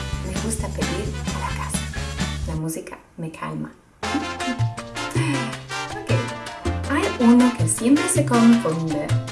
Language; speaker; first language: Spanish; native; Spanish